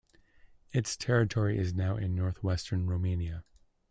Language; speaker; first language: English; native; English